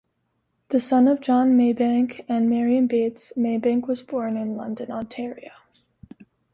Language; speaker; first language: English; native; English